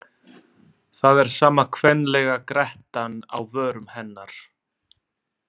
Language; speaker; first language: Icelandic; non-native, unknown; Italian